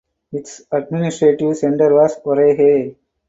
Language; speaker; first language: English; non-native, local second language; Tamil